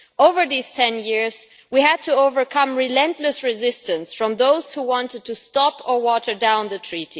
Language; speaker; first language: English; non-native, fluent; German